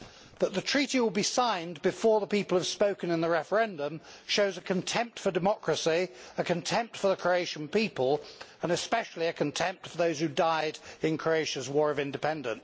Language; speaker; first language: English; native; English